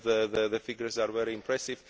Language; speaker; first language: English; non-native, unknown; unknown